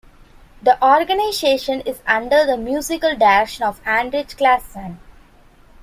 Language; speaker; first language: English; non-native, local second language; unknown